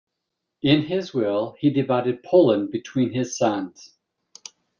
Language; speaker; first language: English; native; English